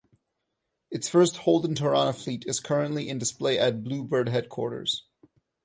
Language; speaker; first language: English; non-native, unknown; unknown